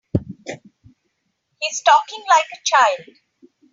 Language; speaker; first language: English; non-native, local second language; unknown